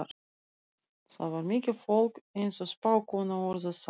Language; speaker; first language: Icelandic; non-native, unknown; Russian